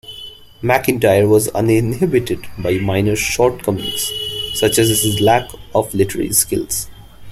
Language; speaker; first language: English; non-native, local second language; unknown